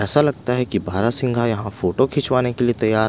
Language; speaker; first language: Hindi; non-native, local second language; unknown